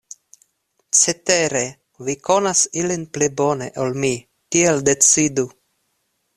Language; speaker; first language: Esperanto; non-native, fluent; Russian